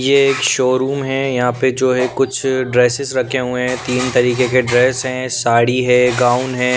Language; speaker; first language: Hindi; non-native, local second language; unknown